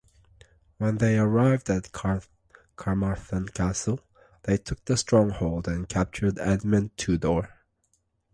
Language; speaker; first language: English; native; English